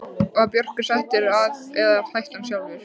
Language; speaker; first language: Icelandic; native; Icelandic